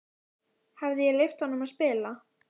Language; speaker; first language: Icelandic; native; Icelandic